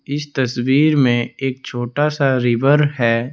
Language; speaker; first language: Hindi; non-native, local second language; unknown